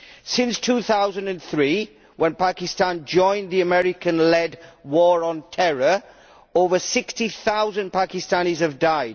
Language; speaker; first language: English; native; English